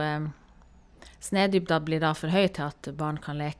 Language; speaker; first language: Norwegian; native; Norwegian